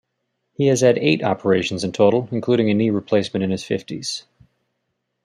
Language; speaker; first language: English; native; English